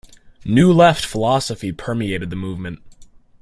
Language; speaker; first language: English; native; English